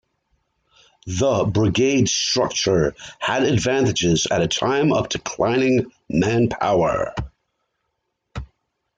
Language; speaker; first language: English; native; English